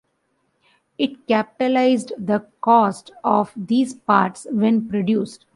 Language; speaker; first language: English; non-native, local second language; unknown